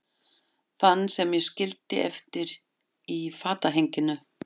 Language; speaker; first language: Icelandic; non-native, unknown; German